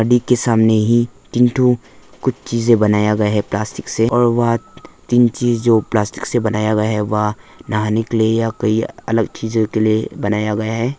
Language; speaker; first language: Hindi; non-native, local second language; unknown